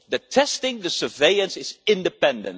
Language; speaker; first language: English; non-native, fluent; Dutch